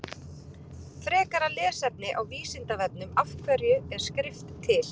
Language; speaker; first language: Icelandic; native; Icelandic